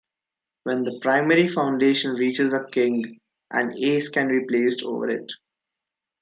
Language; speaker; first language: English; non-native, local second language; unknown